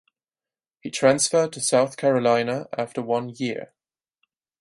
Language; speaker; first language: English; non-native, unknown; German